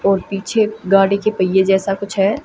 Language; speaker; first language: Hindi; native; Hindi